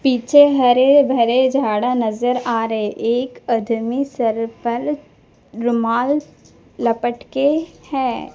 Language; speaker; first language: Hindi; non-native, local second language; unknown